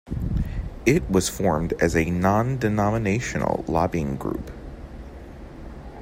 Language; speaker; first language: English; native; English